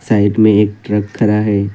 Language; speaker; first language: Hindi; non-native, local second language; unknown